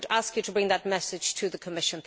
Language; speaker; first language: English; native; English